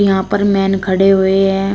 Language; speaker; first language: Hindi; native; Hindi